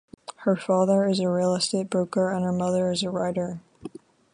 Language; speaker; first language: English; native; English